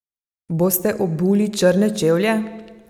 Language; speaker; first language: Slovenian; native; Slovenian